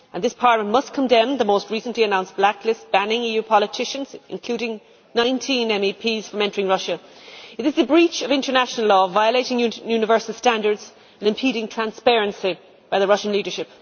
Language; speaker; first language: English; native; English